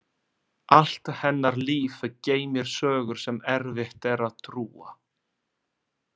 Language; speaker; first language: Icelandic; non-native, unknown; Italian